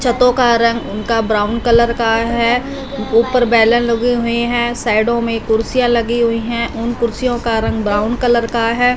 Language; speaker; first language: Hindi; non-native, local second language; Punjabi